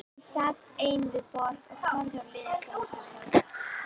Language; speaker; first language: Icelandic; native; Icelandic